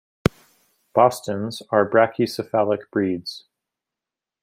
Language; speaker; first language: English; native; English